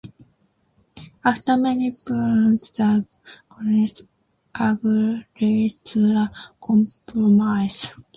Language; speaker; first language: English; non-native, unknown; Japanese